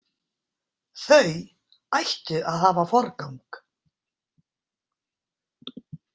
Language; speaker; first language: Icelandic; native; Icelandic